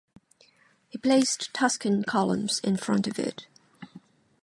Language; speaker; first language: English; non-native, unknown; Cantonese